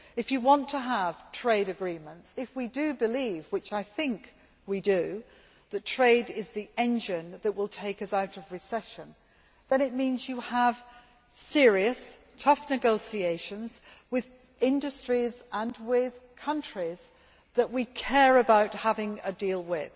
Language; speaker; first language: English; native; English